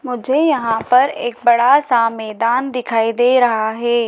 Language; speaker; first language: Hindi; native; Hindi